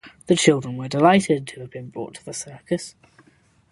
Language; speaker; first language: English; native; English